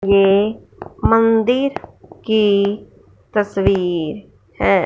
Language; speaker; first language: Hindi; non-native, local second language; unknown